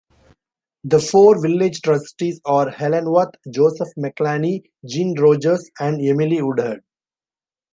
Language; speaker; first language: English; non-native, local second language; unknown